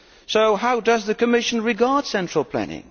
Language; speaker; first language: English; non-native, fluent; Dutch